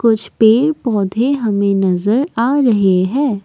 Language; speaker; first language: Hindi; non-native, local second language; Assamese